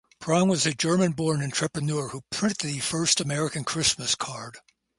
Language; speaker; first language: English; native; English